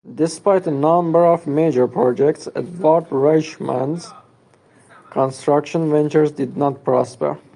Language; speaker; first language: English; non-native, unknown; Persian